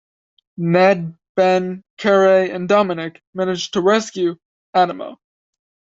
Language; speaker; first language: English; native; English